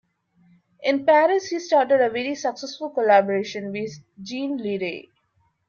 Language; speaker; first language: English; non-native, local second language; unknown